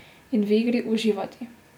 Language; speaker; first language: Slovenian; native; Slovenian